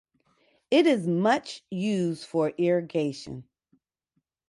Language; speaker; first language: English; native; English